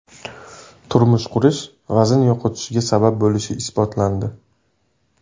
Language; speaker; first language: Uzbek; native; Uzbek